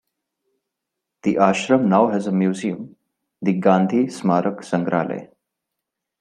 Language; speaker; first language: English; non-native, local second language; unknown